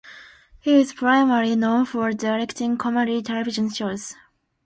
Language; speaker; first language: English; non-native, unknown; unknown